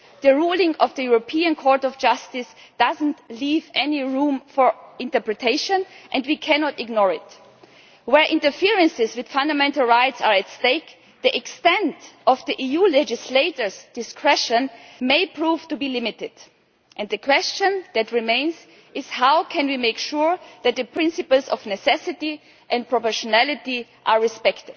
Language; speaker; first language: English; non-native, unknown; German